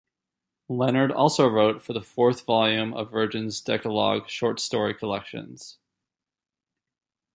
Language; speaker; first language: English; native; English